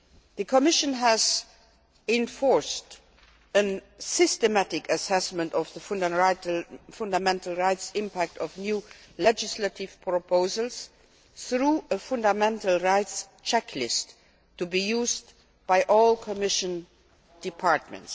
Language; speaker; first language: English; non-native, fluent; Luxembourgish